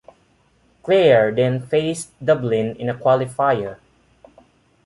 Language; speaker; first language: English; non-native, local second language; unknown